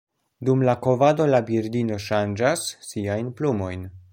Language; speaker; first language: Esperanto; non-native, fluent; Polish